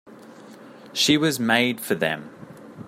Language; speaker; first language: English; native; English